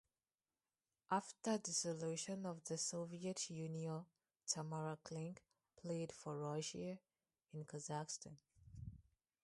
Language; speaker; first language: English; non-native, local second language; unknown